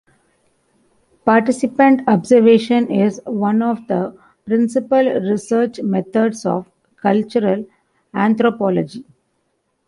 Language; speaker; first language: English; non-native, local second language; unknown